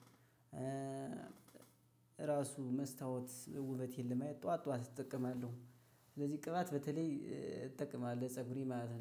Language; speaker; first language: Amharic; native; Amharic